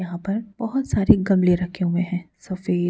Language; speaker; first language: Hindi; native; Hindi